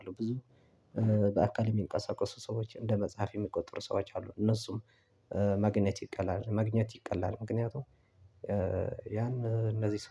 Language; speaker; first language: Amharic; non-native, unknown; Tigrinya